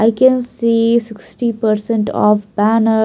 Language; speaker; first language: English; non-native, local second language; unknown